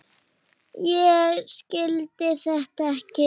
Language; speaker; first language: Icelandic; native; Icelandic